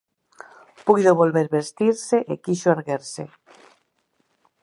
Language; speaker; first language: Galician; native; Galician